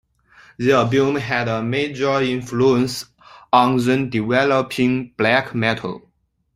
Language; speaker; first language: English; non-native, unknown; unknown